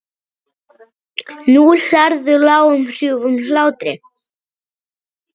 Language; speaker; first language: Icelandic; native; Icelandic